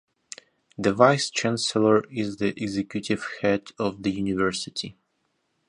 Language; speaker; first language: English; non-native, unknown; Russian